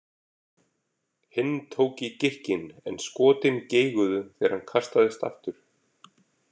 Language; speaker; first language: Icelandic; native; Icelandic